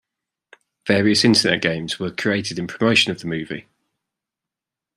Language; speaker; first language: English; native; English